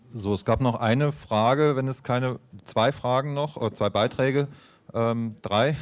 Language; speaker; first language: German; native; German